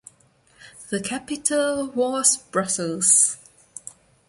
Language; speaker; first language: English; non-native, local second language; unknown